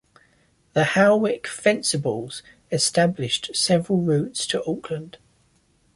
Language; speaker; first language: English; native; English